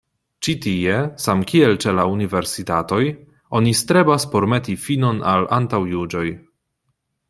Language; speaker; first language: Esperanto; non-native, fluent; Polish